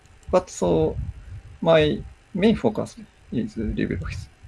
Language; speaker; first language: English; non-native, learner; Japanese